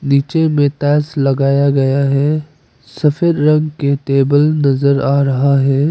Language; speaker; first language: Hindi; non-native, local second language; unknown